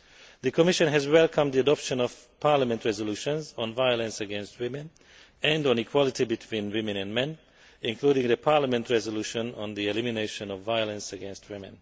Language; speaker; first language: English; non-native, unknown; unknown